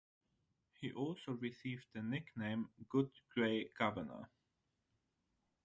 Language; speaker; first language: English; non-native, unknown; German